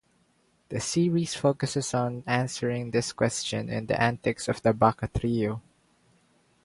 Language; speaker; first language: English; non-native, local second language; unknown